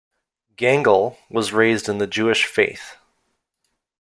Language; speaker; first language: English; native; English